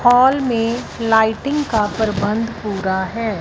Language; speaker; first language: Hindi; non-native, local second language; Punjabi